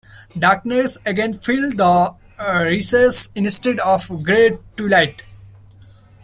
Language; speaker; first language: English; non-native, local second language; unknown